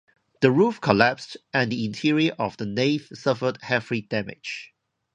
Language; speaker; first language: English; non-native, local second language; Cantonese